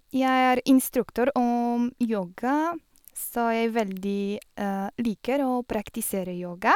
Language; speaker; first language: Norwegian; non-native, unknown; Polish